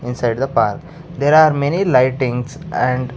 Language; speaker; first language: English; non-native, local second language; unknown